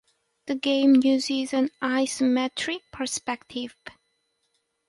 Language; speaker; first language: English; native; English